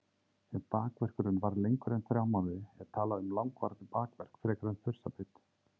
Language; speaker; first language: Icelandic; native; Icelandic